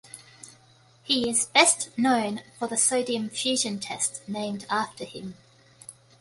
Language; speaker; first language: English; native; English